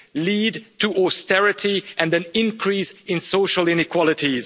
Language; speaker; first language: English; non-native, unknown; Hungarian